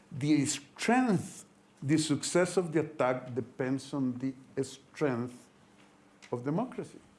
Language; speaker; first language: English; non-native, fluent; Spanish